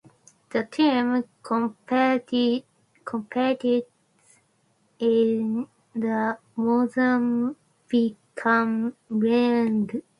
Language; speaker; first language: English; non-native, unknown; Japanese